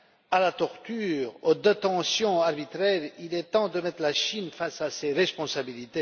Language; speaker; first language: French; non-native, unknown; Romanian